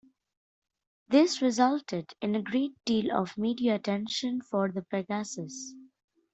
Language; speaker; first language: English; non-native, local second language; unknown